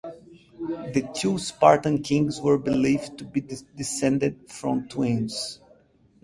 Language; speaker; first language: English; native; English